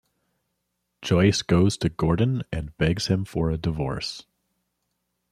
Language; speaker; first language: English; native; English